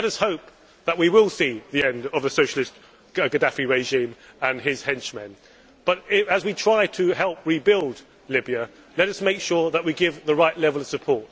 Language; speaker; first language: English; native; English